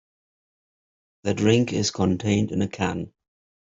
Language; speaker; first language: English; native; English